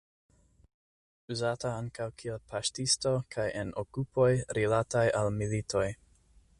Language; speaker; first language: Esperanto; non-native, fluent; English